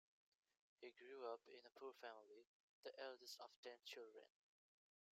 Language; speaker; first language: English; native; English